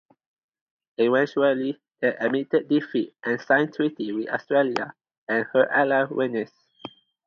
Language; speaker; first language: English; non-native, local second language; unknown